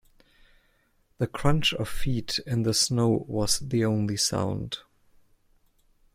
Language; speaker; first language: English; non-native, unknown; German